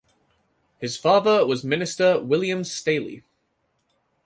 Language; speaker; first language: English; native; English